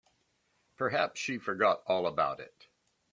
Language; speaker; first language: English; native; English